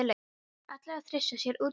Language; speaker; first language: Icelandic; non-native, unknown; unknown